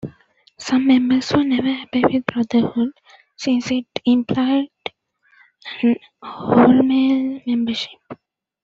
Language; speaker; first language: English; non-native, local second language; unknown